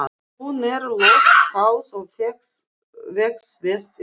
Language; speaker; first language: Icelandic; non-native, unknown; Russian